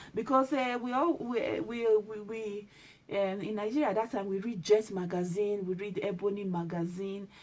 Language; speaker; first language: English; non-native, local second language; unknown